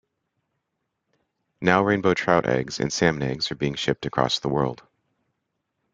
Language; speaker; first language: English; native; English